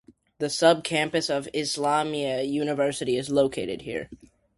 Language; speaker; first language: English; native; English